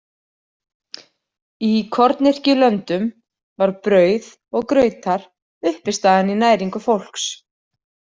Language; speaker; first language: Icelandic; native; Icelandic